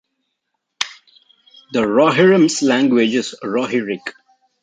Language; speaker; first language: English; non-native, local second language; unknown